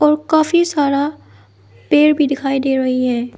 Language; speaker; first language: Hindi; non-native, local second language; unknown